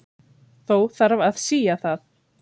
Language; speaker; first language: Icelandic; native; Icelandic